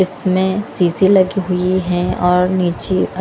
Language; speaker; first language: Hindi; non-native, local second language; Punjabi